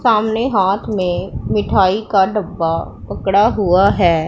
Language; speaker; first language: Hindi; non-native, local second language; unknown